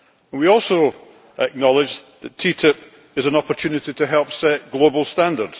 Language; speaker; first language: English; native; English